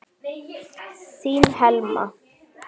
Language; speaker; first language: Icelandic; native; Icelandic